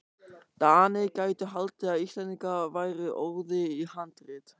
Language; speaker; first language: Icelandic; non-native, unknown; German